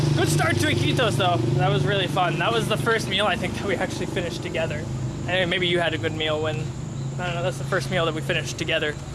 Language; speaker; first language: English; native; English